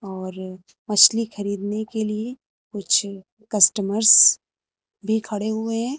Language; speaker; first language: Hindi; native; Hindi